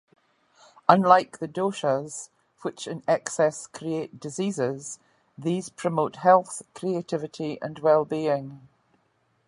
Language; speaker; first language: English; native; English